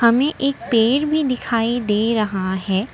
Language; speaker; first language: Hindi; non-native, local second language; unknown